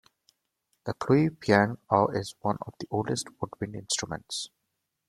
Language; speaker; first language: English; non-native, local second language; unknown